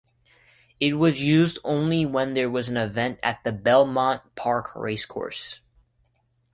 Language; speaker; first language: English; native; English